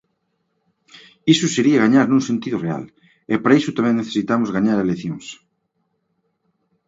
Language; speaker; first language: Galician; native; Galician